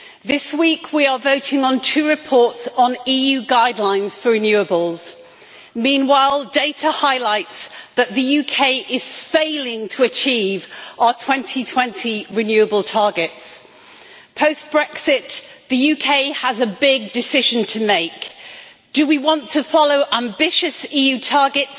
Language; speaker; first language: English; native; English